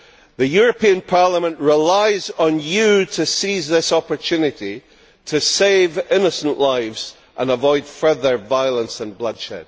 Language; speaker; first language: English; native; English